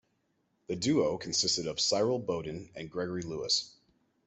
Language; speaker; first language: English; native; English